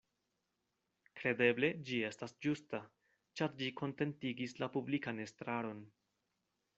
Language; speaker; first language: Esperanto; non-native, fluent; Spanish